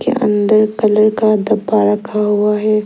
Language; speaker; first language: Hindi; non-native, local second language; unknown